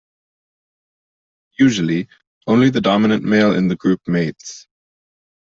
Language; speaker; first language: English; non-native, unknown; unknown